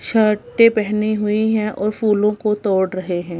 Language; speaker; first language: Hindi; non-native, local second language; Punjabi